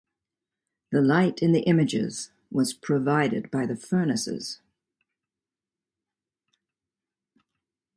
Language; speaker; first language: English; native; English